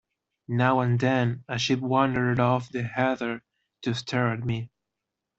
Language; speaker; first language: English; non-native, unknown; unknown